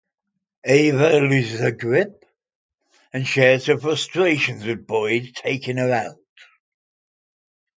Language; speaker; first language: English; native; English